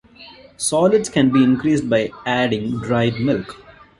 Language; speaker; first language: English; non-native, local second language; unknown